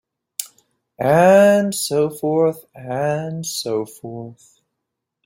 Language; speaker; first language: English; native; English